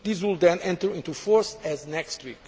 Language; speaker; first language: English; non-native, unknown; Portuguese